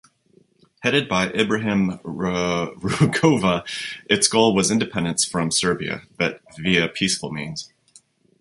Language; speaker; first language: English; native; English